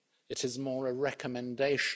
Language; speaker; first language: English; native; English